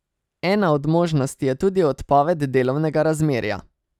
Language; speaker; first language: Slovenian; native; Slovenian